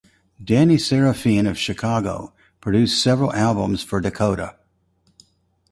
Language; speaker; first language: English; native; English